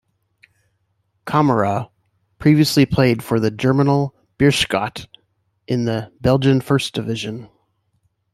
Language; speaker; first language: English; native; English